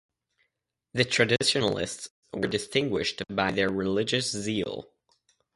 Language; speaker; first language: English; native; English